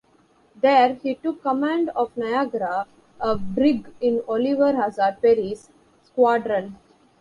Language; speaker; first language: English; non-native, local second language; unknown